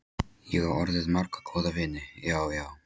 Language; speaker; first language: Icelandic; non-native, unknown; Polish